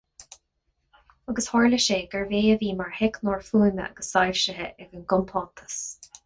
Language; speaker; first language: Irish; non-native, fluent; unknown